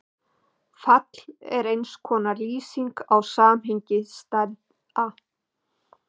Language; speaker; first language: Icelandic; native; Icelandic